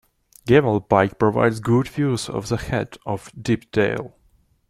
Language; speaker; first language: English; non-native, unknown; Russian